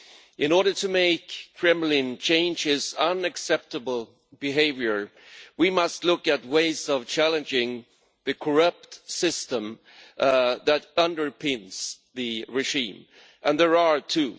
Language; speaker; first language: English; non-native, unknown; Swedish